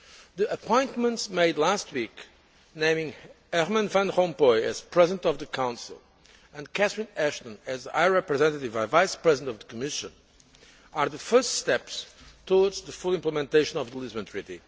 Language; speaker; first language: English; non-native, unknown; Portuguese